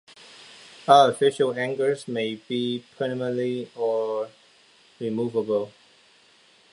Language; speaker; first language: English; non-native, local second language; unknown